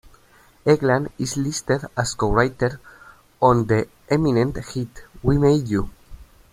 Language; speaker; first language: English; native; English